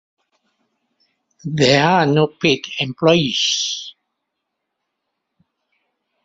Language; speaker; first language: English; non-native, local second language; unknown